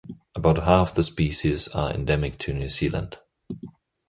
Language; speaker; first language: English; non-native, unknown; German